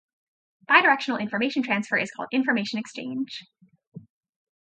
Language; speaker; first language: English; native; English